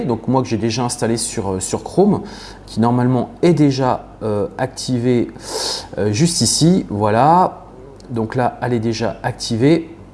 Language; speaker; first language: French; native; French